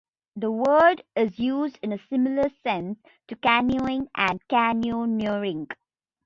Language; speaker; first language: English; non-native, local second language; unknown